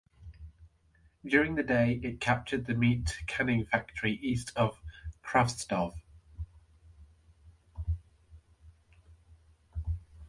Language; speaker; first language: English; native; English